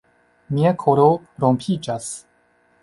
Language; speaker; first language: Esperanto; non-native, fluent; Chinese